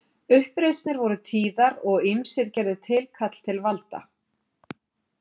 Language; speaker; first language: Icelandic; native; Icelandic